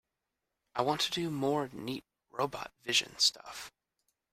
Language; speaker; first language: English; native; English